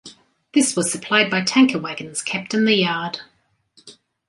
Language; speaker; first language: English; native; English